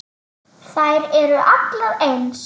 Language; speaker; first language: Icelandic; native; Icelandic